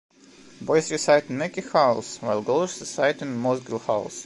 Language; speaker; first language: English; non-native, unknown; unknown